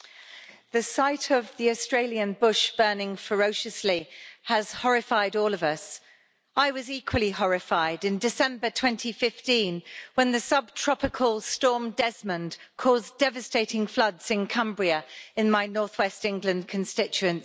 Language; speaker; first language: English; native; English